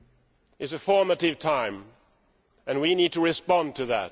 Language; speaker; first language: English; non-native, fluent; Swedish